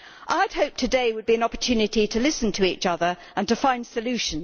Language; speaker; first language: English; native; English